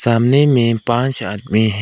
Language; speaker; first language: Hindi; non-native, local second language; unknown